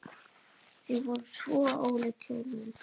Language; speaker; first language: Icelandic; native; Icelandic